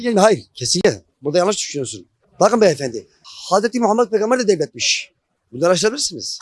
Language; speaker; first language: Turkish; non-native, local second language; Kurdish